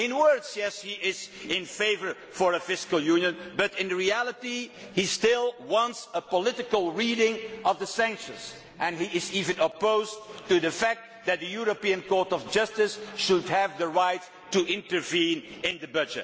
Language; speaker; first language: English; non-native, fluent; Dutch